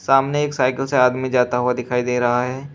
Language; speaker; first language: Hindi; native; Hindi